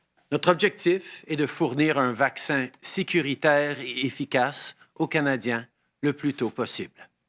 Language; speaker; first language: French; early bilingual, heritage; French